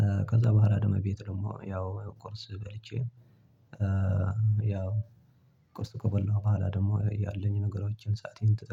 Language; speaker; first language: Amharic; non-native, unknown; Tigrinya